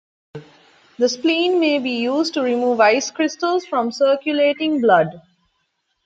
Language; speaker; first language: English; non-native, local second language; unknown